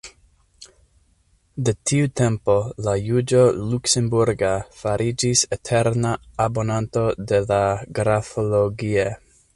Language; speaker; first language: Esperanto; non-native, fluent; English